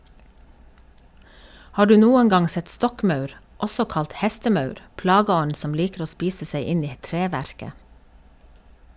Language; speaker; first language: Norwegian; native; Norwegian